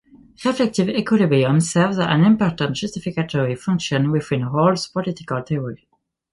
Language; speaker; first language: English; non-native, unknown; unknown